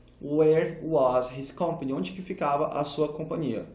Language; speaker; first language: English; non-native, fluent; Portuguese